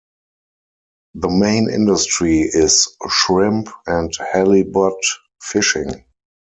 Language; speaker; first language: English; non-native, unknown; German